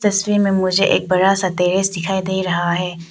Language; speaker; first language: Hindi; non-native, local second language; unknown